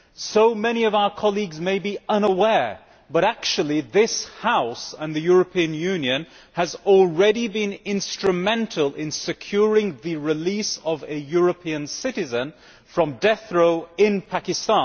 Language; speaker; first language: English; native; English